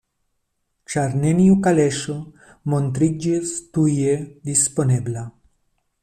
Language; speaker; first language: Esperanto; non-native, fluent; Spanish